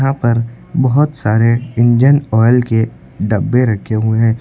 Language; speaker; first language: Hindi; native; Hindi